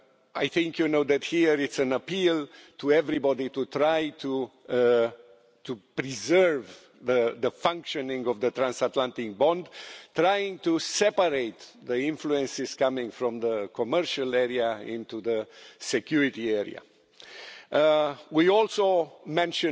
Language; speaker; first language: English; non-native, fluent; Romanian